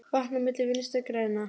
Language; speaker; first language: Icelandic; native; Icelandic